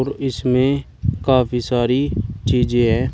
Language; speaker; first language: Hindi; native; Hindi